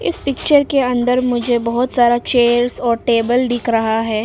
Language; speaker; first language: Hindi; early bilingual, other home language; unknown